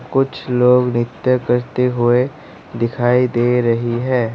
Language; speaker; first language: Hindi; non-native, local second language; Assamese